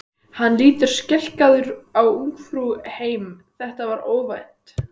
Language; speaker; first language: Icelandic; native; Icelandic